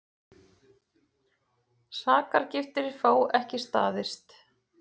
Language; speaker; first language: Icelandic; native; Icelandic